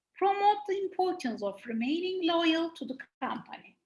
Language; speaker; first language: English; non-native, fluent; Turkish